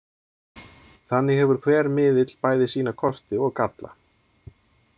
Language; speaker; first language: Icelandic; native; Icelandic